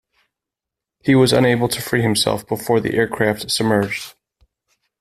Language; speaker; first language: English; native; English